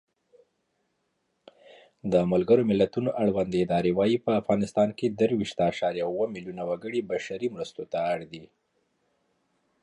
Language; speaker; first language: English; non-native, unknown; Pashto